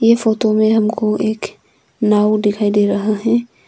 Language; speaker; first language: Hindi; non-native, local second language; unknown